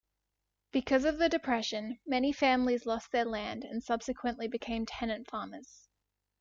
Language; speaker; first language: English; native; English